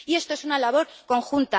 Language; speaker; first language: Spanish; native; Spanish